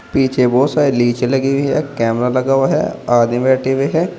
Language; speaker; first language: Hindi; native; Hindi